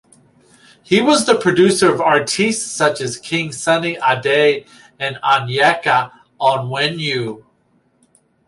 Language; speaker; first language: English; native; English